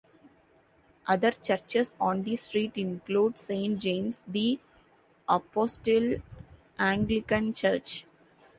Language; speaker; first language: English; non-native, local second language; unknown